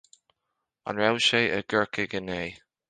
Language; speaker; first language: Irish; native; Irish